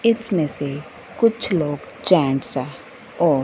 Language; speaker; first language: Hindi; non-native, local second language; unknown